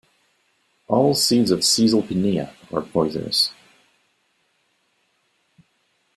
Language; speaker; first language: English; native; English